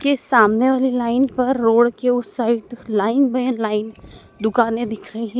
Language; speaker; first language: Hindi; native; Hindi